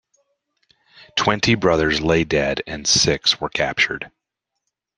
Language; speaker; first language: English; native; English